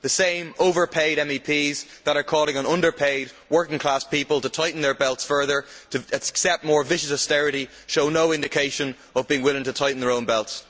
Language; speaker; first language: English; native; English